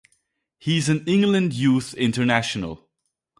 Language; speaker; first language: English; non-native, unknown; German